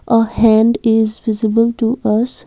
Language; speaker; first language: English; non-native, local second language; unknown